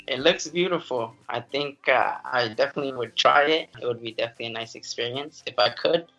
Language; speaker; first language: English; native; English